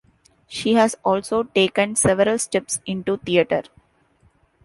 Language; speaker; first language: English; non-native, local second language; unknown